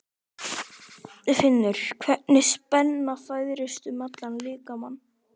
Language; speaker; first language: Icelandic; native; Icelandic